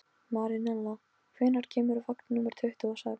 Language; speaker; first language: Icelandic; non-native, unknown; Polish